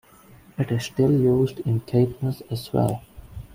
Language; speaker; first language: English; non-native, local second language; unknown